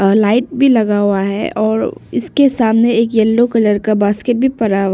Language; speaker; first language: Hindi; early bilingual, other home language; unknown